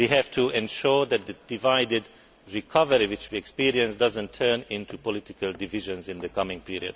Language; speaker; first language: English; non-native, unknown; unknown